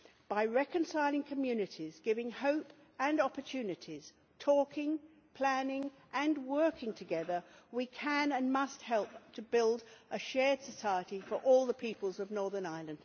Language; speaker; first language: English; native; English